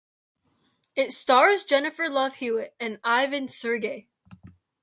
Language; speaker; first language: English; native; English